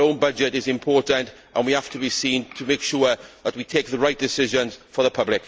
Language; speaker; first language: English; native; English